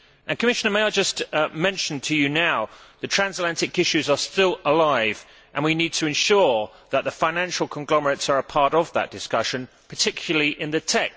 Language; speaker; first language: English; native; English